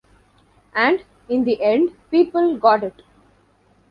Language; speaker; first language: English; non-native, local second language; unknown